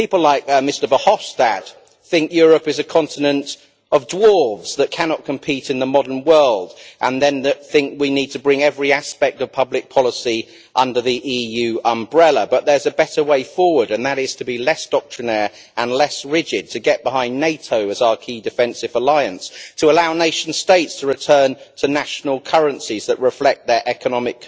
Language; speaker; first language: English; native; English